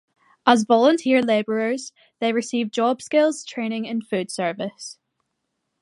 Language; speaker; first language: English; native; English